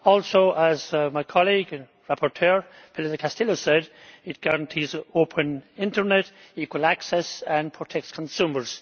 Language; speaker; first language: English; native; English